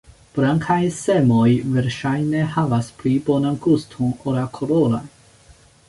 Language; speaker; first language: Esperanto; non-native, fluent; Chinese